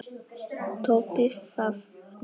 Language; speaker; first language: Icelandic; non-native, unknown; Polish